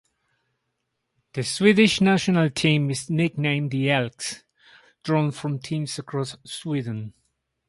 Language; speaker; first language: English; non-native, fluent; Spanish